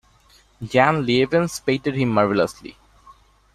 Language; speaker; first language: English; non-native, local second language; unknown